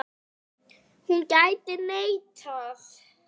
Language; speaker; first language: Icelandic; native; Icelandic